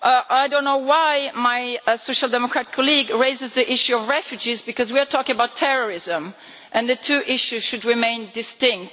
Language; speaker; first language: English; non-native, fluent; Italian